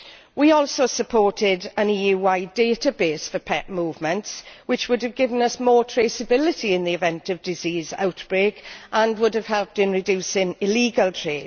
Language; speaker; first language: English; native; English